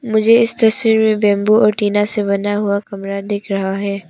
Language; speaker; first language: Hindi; non-native, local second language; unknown